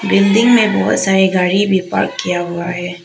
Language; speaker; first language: Hindi; non-native, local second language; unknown